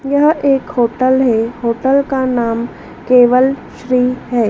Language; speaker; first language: Hindi; native; Hindi